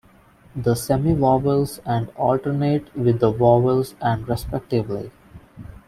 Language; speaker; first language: English; non-native, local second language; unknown